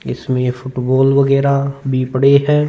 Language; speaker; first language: Hindi; non-native, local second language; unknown